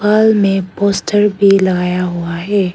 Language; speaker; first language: Hindi; non-native, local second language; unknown